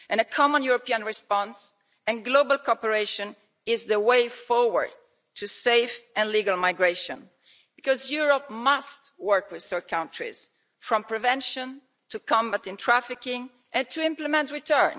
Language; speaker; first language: English; non-native, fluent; Italian